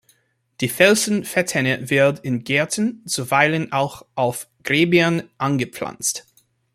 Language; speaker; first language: German; non-native, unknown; English